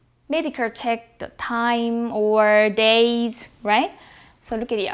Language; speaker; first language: English; non-native, fluent; Korean